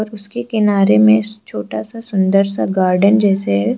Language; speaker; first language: Hindi; non-native, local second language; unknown